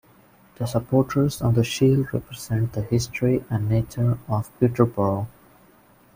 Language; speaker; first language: English; non-native, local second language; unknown